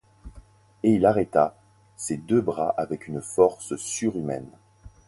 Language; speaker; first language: French; native; French